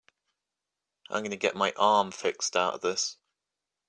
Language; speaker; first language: English; native; English